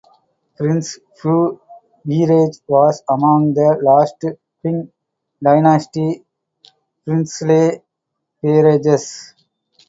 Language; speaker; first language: English; non-native, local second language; Tamil